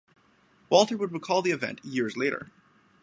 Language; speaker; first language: English; native; English